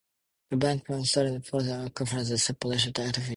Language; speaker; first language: English; non-native, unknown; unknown